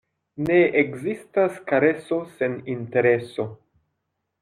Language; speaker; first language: Esperanto; non-native, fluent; French